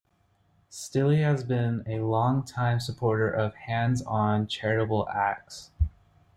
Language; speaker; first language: English; native; English